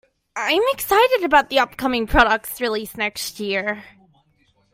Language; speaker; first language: English; native; English